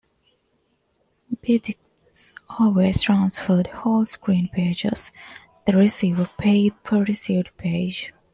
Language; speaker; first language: English; non-native, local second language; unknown